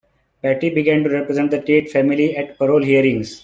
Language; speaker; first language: English; non-native, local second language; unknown